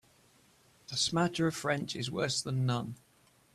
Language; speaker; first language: English; native; English